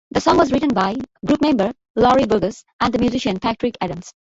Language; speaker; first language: English; non-native, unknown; Bangla